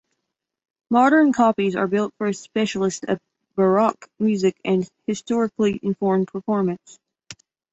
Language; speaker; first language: English; native; English